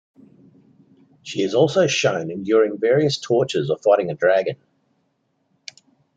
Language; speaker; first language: English; native; English